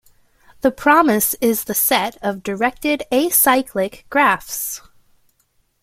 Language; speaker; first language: English; native; English